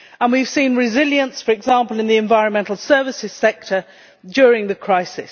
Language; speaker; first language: English; native; English